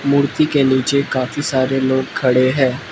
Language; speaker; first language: Hindi; non-native, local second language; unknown